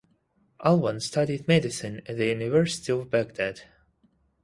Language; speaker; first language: English; non-native, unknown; Russian